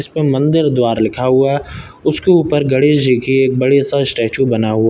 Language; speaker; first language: Hindi; native; Hindi